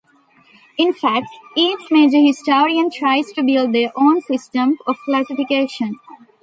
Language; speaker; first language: English; non-native, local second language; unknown